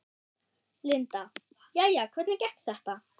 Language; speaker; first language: Icelandic; non-native, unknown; German